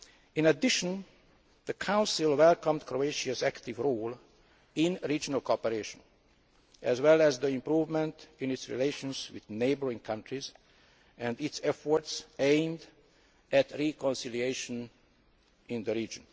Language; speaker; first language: English; non-native, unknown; Hungarian